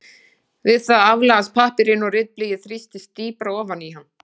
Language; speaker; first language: Icelandic; native; Icelandic